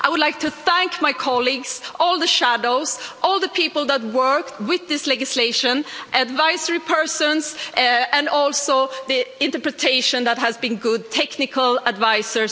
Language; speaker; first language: English; non-native, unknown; Swedish